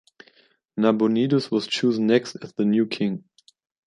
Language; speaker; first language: English; non-native, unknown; German